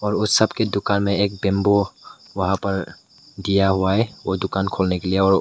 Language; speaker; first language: Hindi; non-native, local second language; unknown